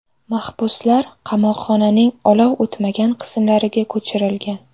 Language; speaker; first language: Uzbek; native; Uzbek